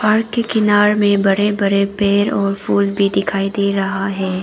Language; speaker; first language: Hindi; non-native, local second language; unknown